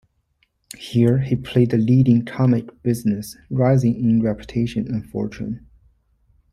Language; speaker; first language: English; non-native, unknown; Chinese